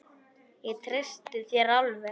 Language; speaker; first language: Icelandic; non-native, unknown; Polish